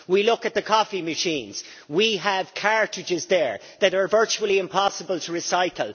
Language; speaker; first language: English; native; English